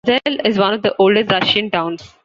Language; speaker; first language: English; non-native, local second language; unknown